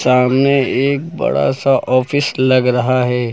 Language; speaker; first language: Hindi; native; Hindi